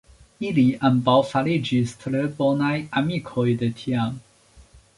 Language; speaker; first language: Esperanto; non-native, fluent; Chinese